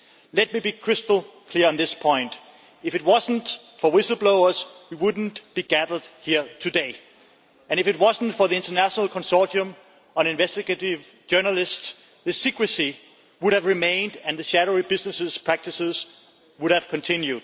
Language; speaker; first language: English; non-native, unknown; Danish